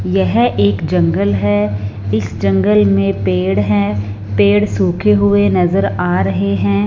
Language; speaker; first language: Hindi; non-native, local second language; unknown